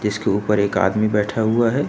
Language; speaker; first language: Hindi; native; Hindi